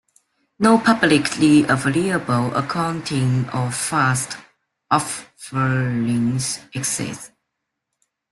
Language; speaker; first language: English; non-native, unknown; Chinese